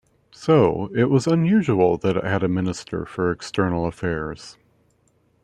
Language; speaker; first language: English; native; English